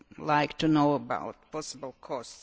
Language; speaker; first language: English; non-native, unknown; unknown